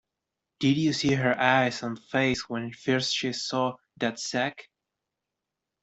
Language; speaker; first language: English; non-native, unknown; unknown